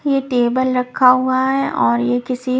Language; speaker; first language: Hindi; non-native, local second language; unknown